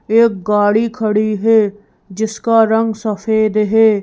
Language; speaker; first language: Hindi; native; Hindi